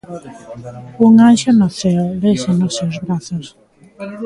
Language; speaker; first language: Galician; native; Galician